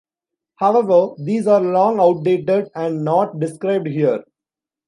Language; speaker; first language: English; non-native, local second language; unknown